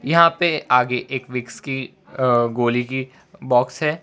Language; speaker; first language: Hindi; non-native, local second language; Gujarati